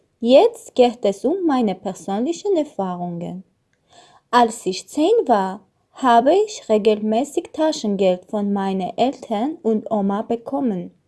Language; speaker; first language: German; non-native, learner; Armenian